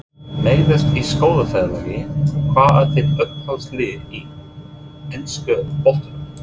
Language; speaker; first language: Icelandic; non-native, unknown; English